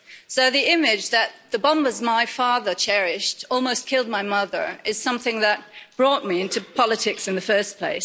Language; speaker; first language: English; early bilingual, heritage; German